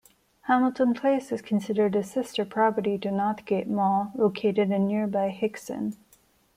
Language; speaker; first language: English; non-native, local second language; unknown